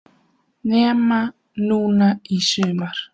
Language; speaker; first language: Icelandic; non-native, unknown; Vietnamese